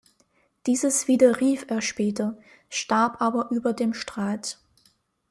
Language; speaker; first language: German; native; German